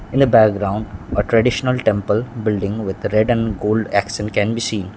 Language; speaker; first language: English; non-native, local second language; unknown